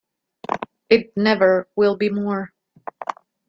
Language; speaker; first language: English; non-native, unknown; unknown